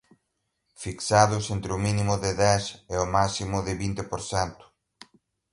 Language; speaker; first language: Portuguese; non-native, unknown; Galician